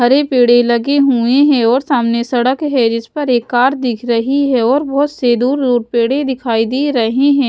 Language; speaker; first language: Hindi; non-native, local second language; Punjabi